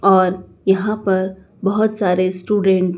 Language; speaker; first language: Hindi; native; Hindi